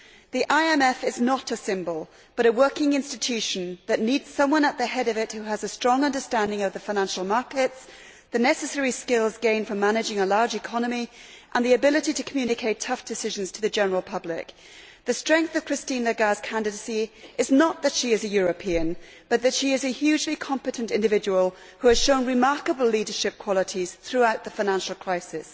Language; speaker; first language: English; native; English